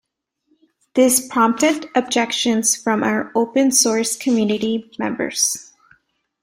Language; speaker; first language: English; native; English